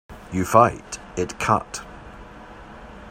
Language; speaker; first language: English; native; English